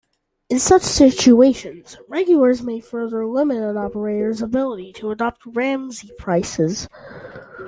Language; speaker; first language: English; native; English